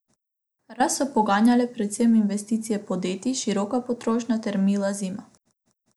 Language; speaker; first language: Slovenian; non-native, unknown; Macedonian